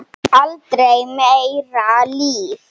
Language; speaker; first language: Icelandic; non-native, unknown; Slovenian